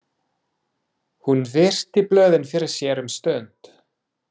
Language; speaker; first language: Icelandic; non-native, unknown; English